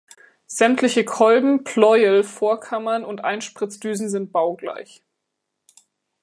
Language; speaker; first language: German; native; German